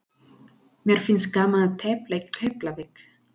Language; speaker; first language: Icelandic; non-native, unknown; Spanish